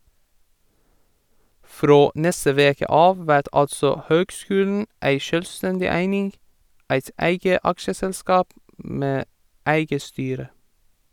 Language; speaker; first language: Norwegian; non-native, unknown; Persian